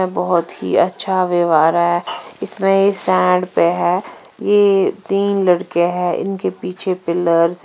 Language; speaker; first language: Hindi; non-native, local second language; Punjabi